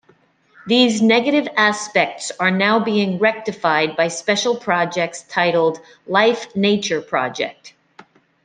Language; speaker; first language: English; native; English